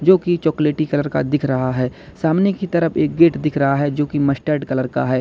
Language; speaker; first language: Hindi; native; Hindi